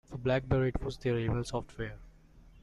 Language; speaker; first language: English; non-native, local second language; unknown